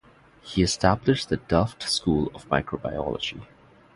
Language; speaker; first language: English; non-native, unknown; Bangla